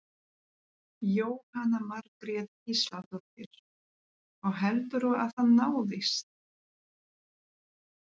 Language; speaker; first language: Icelandic; non-native, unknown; Polish